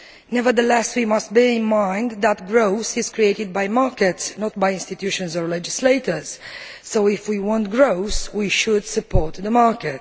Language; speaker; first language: English; non-native, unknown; Romanian